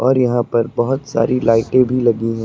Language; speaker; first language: Hindi; native; Hindi